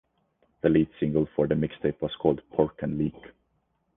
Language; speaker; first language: English; non-native, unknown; Estonian